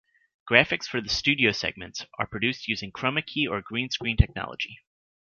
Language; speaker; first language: English; native; English